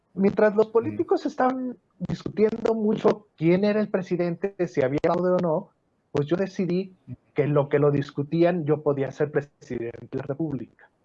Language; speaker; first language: Spanish; native; Spanish